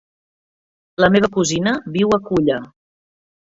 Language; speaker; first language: Catalan; native; Catalan